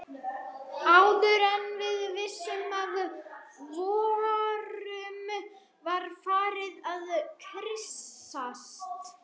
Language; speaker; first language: Icelandic; non-native, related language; Swedish